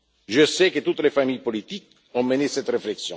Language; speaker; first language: French; non-native, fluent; Italian